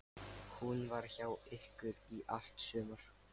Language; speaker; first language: Icelandic; non-native, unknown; Lithuanian